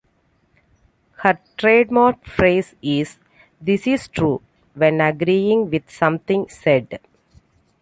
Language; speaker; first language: English; non-native, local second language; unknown